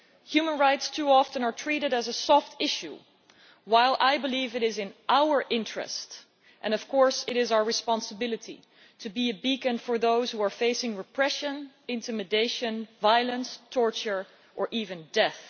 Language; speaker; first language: English; non-native, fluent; Dutch